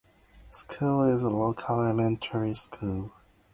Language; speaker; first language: English; non-native, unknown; Japanese